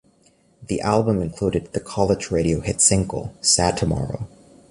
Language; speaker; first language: English; native; English